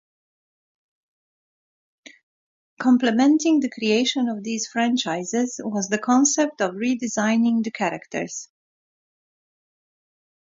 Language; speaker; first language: English; non-native, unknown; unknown